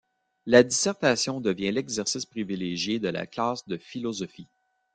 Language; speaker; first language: French; native; French